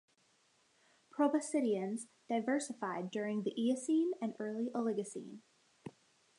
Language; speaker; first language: English; native; English